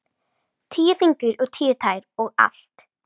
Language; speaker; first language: Icelandic; native; Icelandic